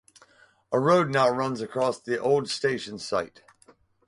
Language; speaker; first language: English; native; English